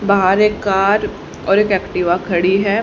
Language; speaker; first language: Hindi; native; Hindi